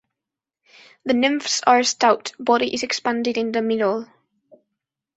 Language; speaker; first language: English; non-native, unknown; Spanish